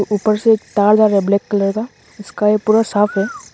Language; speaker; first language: Hindi; non-native, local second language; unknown